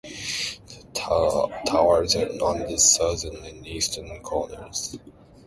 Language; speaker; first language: English; non-native, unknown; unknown